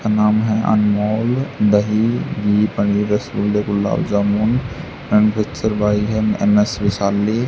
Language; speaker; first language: Hindi; native; Hindi